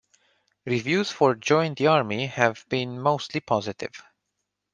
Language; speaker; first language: English; non-native, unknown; Romanian